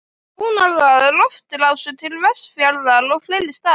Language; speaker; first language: Icelandic; native; Icelandic